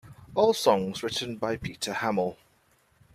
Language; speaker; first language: English; native; English